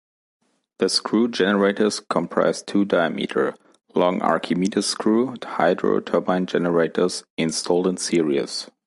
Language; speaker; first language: English; non-native, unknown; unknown